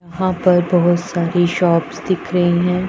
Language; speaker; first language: Hindi; non-native, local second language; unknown